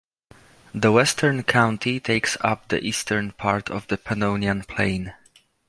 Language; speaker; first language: English; non-native, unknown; Polish